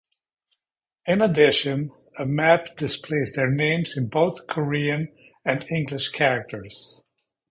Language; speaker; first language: English; native; English